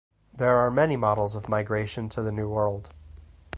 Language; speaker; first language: English; native; English